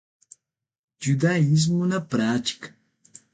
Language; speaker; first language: Portuguese; non-native, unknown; Spanish